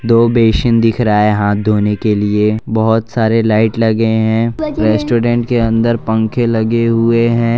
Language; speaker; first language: Hindi; non-native, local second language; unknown